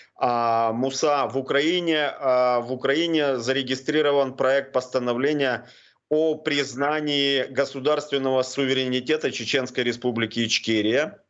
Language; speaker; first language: Ukrainian; non-native, local second language; Russian